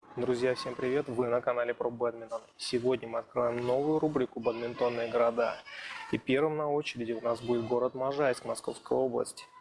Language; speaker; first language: Russian; native; Russian